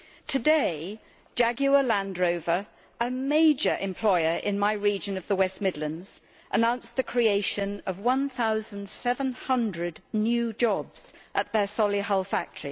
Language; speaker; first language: English; native; English